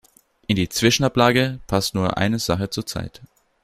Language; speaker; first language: German; native; German